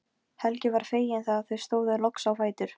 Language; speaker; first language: Icelandic; non-native, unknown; Polish